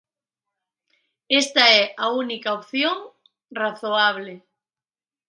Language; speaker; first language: Galician; native; Galician